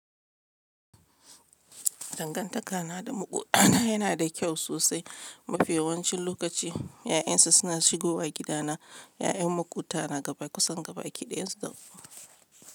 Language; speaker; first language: Hausa; non-native, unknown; Yoruba